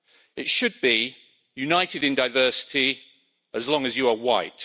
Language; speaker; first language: English; native; English